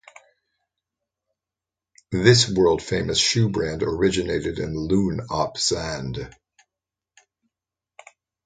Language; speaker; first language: English; native; English